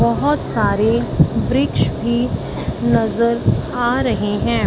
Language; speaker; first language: Hindi; non-native, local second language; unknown